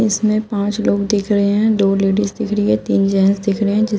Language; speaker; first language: Hindi; native; Hindi